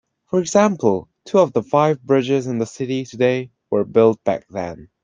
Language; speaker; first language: English; native; English